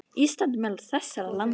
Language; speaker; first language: Icelandic; native; Icelandic